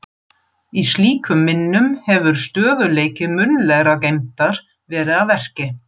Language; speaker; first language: Icelandic; non-native, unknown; German